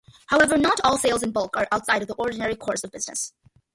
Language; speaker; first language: English; early bilingual, other home language; Malayalam